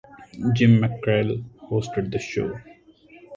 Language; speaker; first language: English; non-native, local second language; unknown